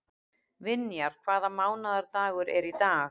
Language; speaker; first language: Icelandic; native; Icelandic